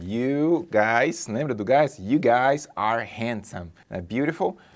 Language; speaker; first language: English; non-native, fluent; Portuguese